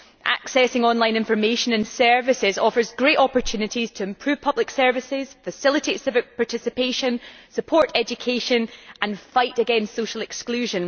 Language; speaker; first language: English; native; English